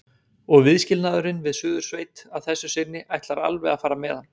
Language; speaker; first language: Icelandic; native; Icelandic